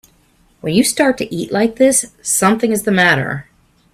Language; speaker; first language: English; native; English